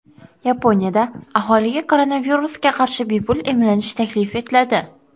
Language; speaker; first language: Uzbek; non-native, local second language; Kara-Kalpak